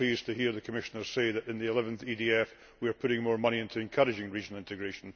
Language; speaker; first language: English; native; English